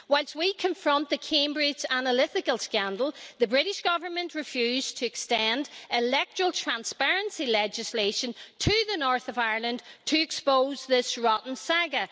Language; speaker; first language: English; native; English